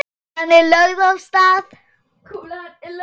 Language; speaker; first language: Icelandic; non-native, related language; Swedish